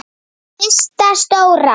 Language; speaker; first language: Icelandic; native; Icelandic